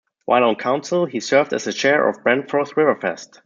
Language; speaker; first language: English; non-native, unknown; German